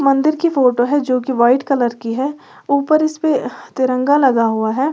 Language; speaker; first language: Hindi; native; Hindi